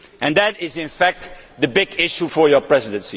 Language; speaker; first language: English; non-native, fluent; Dutch